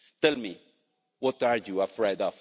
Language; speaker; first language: English; non-native, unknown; Spanish